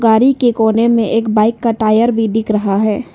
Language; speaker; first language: Hindi; non-native, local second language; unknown